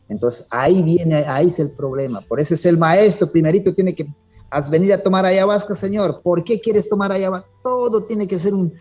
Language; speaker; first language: Spanish; non-native, local second language; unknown